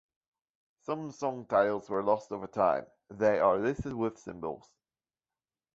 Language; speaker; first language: English; non-native, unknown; German